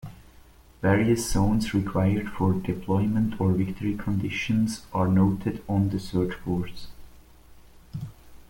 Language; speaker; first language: English; non-native, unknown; German